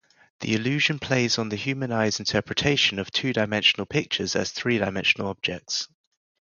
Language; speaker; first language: English; native; English